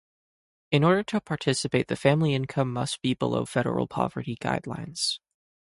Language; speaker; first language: English; native; English